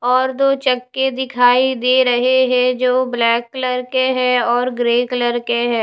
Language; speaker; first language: Hindi; non-native, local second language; Punjabi